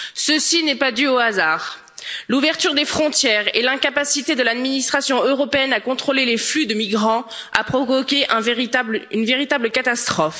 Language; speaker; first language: French; native; French